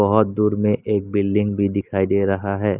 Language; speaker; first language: Hindi; non-native, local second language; Assamese